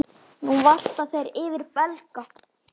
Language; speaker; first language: Icelandic; native; Icelandic